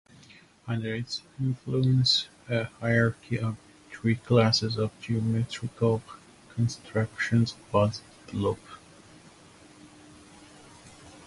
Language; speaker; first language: English; non-native, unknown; Persian